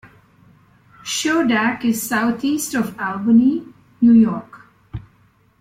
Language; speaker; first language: English; non-native, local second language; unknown